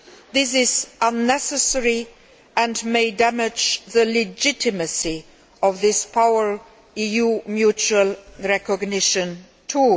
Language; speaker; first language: English; non-native, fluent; Luxembourgish